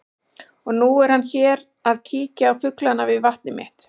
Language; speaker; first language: Icelandic; native; Icelandic